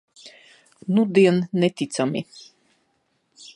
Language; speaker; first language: Latvian; non-native, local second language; Russian